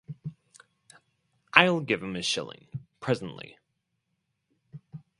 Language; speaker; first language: English; non-native, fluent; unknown